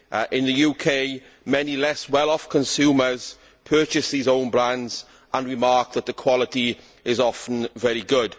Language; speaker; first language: English; native; English